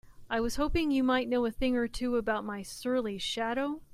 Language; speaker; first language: English; native; English